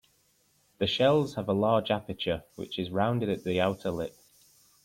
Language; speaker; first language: English; native; English